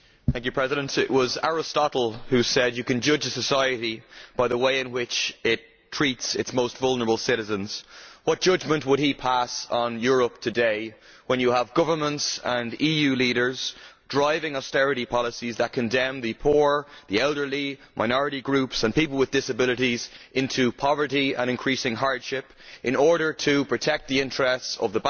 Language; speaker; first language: English; native; English